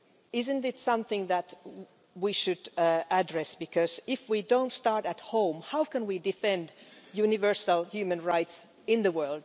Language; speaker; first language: English; non-native, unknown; Finnish